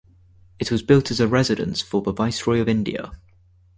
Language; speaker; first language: English; native; English